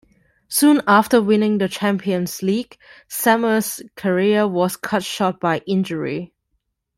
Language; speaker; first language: English; non-native, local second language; Cantonese